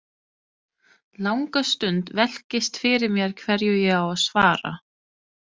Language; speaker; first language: Icelandic; non-native, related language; Danish